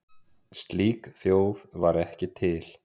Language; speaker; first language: Icelandic; native; Icelandic